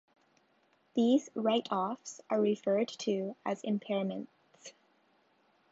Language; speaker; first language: English; non-native, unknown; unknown